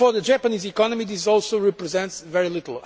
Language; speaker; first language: English; non-native, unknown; Portuguese